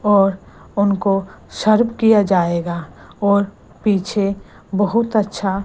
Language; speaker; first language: Hindi; non-native, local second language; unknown